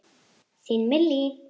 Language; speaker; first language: Icelandic; native; Icelandic